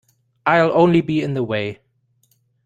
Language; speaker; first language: English; non-native, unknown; German